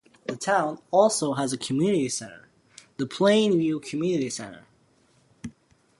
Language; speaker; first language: English; native; English